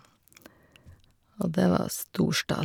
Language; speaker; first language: Norwegian; native; Norwegian